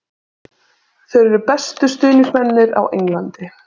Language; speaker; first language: Icelandic; native; Icelandic